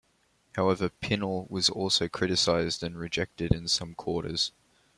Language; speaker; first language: English; native; English